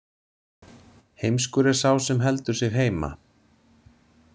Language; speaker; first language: Icelandic; native; Icelandic